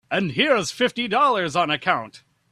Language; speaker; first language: English; native; English